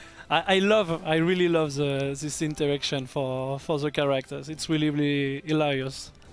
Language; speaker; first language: English; non-native, fluent; French